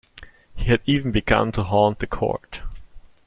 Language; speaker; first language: English; non-native, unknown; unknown